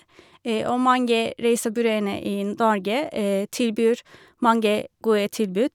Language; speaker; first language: Norwegian; non-native, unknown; Turkish